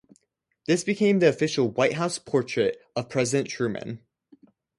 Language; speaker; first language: English; native; English